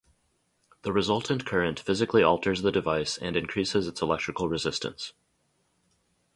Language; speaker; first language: English; native; English